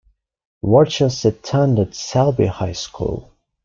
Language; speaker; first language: English; non-native, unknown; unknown